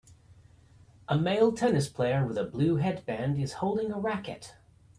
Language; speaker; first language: English; native; English